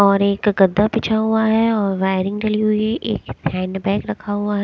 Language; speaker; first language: Hindi; native; Hindi